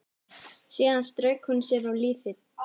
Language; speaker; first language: Icelandic; native; Icelandic